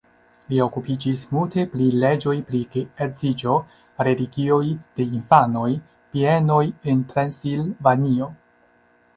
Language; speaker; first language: Esperanto; non-native, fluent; Chinese